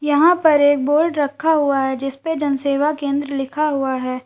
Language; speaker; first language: Hindi; native; Hindi